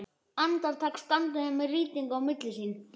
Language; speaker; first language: Icelandic; native; Icelandic